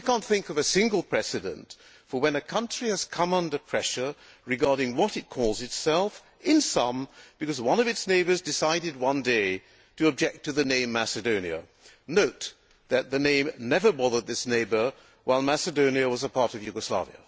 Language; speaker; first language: English; non-native, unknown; Hungarian